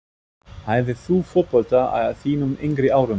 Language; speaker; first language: Icelandic; non-native, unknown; German